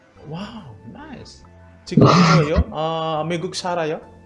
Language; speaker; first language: Korean; non-native, learner; Indonesian